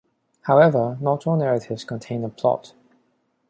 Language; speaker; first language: English; non-native, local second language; Cantonese